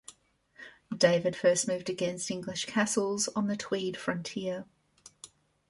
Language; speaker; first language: English; native; English